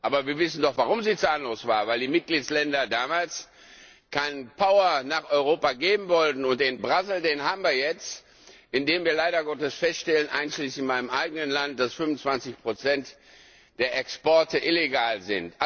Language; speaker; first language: German; non-native, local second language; Luxembourgish